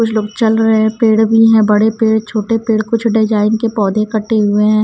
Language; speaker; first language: Hindi; non-native, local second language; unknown